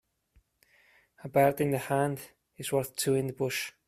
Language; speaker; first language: English; non-native, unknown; German